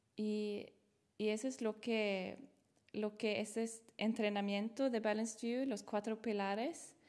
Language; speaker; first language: Spanish; non-native, fluent; Swedish